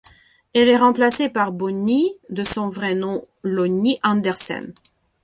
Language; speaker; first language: French; non-native, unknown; Belarusian